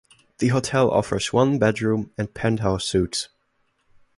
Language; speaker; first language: English; non-native, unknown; German